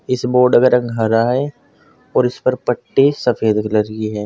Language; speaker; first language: Hindi; native; Hindi